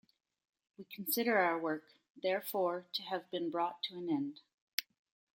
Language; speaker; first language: English; native; English